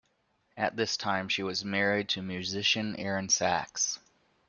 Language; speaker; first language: English; native; English